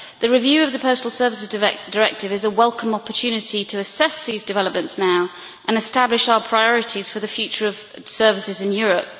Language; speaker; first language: English; native; English